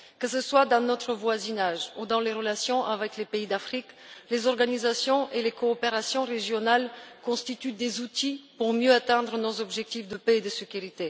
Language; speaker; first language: French; non-native, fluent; Bulgarian